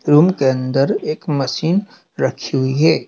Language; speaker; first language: Hindi; native; Hindi